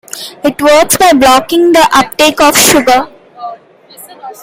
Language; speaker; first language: English; non-native, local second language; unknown